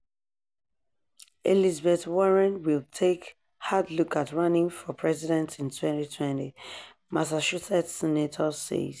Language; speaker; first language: English; non-native, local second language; Yoruba